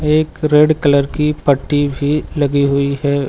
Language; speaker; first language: Hindi; native; Hindi